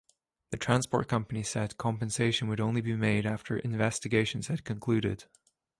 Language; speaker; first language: English; native; English